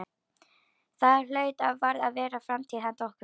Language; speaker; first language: Icelandic; native; Icelandic